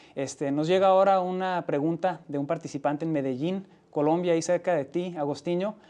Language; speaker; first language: Spanish; early bilingual, heritage; Spanish